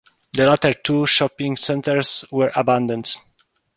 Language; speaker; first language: English; non-native, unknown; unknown